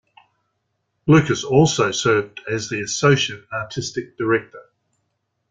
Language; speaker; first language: English; native; English